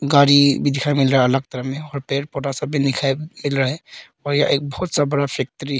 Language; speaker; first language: Hindi; early bilingual, other home language; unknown